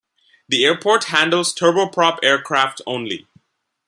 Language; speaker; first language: English; non-native, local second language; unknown